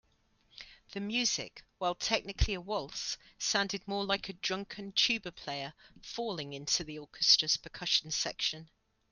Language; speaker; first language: English; native; English